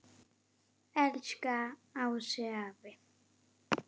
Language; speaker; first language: Icelandic; native; Icelandic